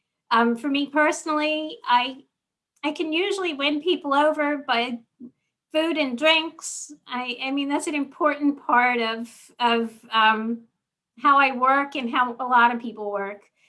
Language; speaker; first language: English; native; English